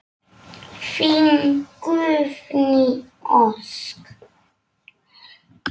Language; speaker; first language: Icelandic; non-native, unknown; Polish